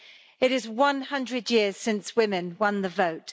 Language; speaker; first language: English; native; English